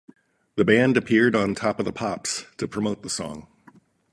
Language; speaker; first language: English; native; English